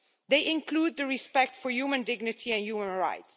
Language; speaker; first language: English; non-native, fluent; Dutch